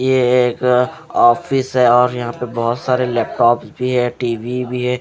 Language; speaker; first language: Hindi; non-native, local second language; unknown